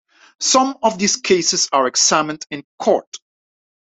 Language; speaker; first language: English; non-native, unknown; Dutch